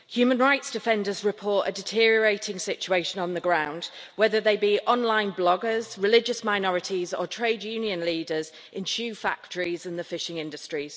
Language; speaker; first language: English; native; English